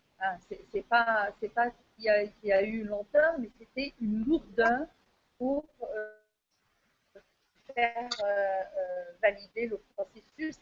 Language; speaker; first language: French; non-native, local second language; Arabic